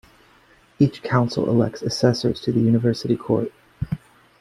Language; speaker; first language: English; native; English